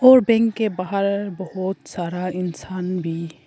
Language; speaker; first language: Hindi; early bilingual, other home language; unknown